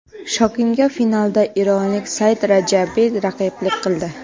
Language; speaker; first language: Uzbek; non-native, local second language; Kara-Kalpak